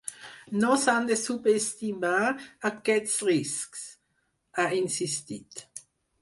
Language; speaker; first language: Catalan; non-native, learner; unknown